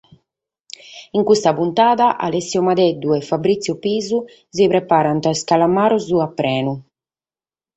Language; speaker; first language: Sardinian; native; Sardinian